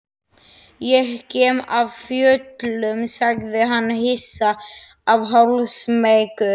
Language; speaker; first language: Icelandic; non-native, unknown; Slovak